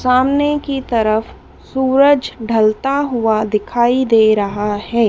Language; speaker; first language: Hindi; native; Hindi